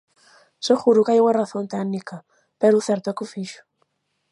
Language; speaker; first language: Galician; native; Galician